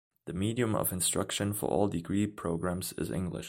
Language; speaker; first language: English; non-native, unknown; German